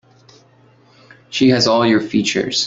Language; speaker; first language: English; native; English